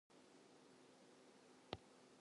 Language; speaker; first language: English; non-native, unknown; Japanese